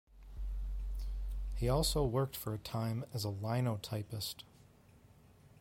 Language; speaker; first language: English; native; English